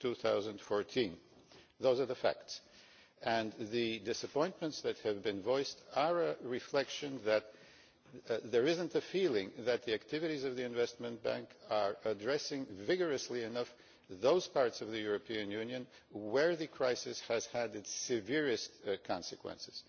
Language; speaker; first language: English; non-native, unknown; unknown